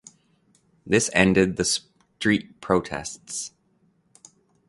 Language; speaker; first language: English; native; English